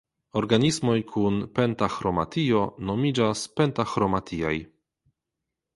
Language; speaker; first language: Esperanto; non-native, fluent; Polish